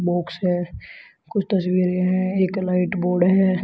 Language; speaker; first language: Hindi; native; Hindi